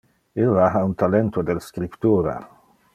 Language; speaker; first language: Interlingua; non-native, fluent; Dutch